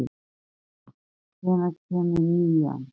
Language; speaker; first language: Icelandic; native; Icelandic